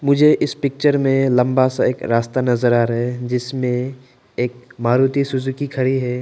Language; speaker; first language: Hindi; non-native, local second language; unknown